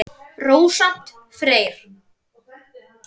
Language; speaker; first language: Icelandic; native; Icelandic